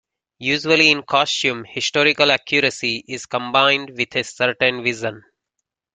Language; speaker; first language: English; native; English